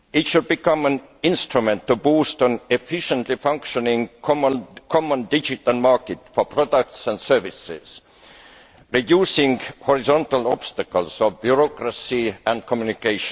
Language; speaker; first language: English; non-native, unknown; Estonian